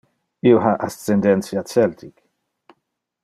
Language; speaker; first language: Interlingua; non-native, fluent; Dutch